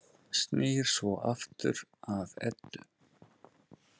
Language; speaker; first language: Icelandic; native; Icelandic